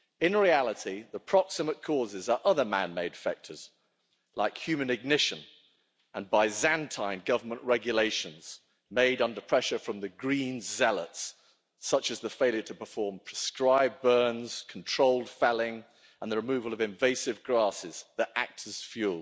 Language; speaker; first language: English; native; English